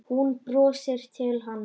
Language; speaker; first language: Icelandic; native; Icelandic